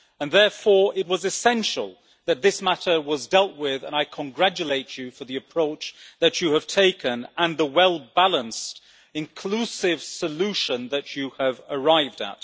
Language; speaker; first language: English; native; English